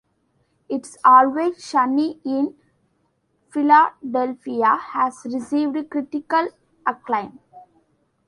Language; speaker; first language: English; non-native, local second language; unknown